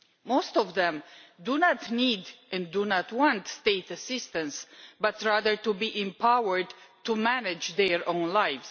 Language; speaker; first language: English; non-native, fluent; Romanian